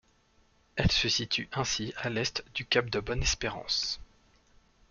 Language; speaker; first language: French; native; French